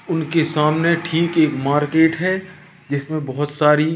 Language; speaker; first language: Hindi; native; Hindi